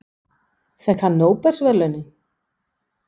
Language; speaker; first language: Icelandic; non-native, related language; Danish